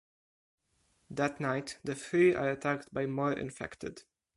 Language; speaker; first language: English; non-native, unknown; Polish